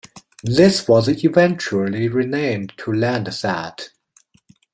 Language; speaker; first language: English; non-native, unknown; Chinese